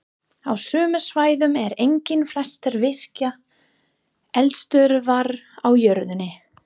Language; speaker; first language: Icelandic; non-native, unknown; English